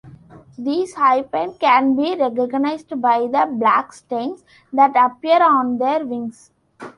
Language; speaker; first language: English; non-native, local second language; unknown